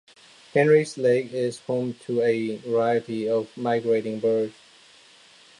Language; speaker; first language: English; non-native, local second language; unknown